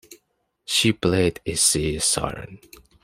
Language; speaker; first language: English; non-native, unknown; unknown